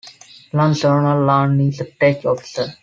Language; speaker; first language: English; non-native, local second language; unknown